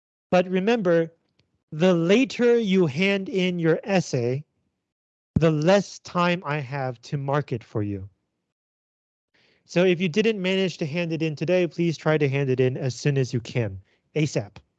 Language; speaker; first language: English; native; English